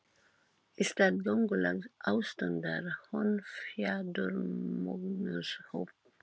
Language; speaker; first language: Icelandic; non-native, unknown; Filipino